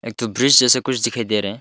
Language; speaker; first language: Hindi; non-native, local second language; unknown